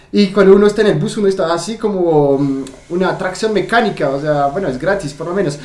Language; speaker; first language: Spanish; non-native, fluent; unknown